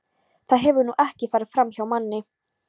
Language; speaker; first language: Icelandic; non-native, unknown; Polish